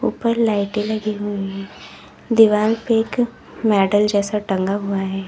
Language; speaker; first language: Hindi; native; Hindi